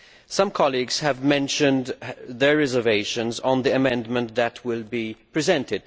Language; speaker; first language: English; non-native, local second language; Maltese